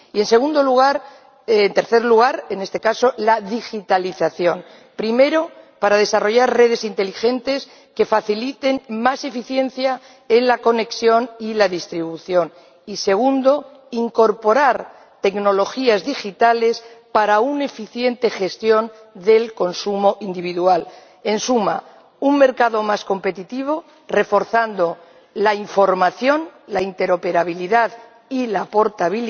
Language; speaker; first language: Spanish; native; Spanish